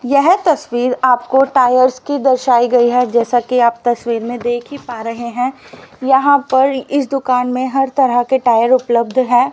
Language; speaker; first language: Hindi; native; Hindi